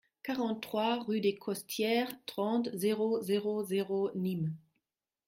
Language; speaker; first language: French; non-native, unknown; German